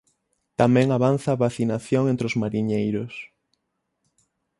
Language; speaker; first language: Galician; native; Galician